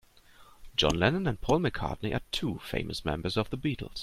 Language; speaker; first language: English; non-native, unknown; German